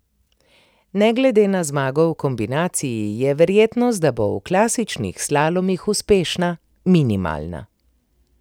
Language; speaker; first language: Slovenian; native; Slovenian